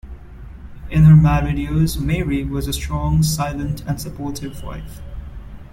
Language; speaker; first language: English; non-native, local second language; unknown